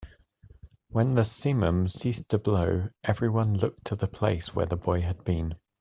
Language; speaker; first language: English; native; English